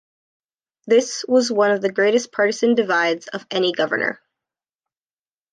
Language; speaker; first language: English; native; English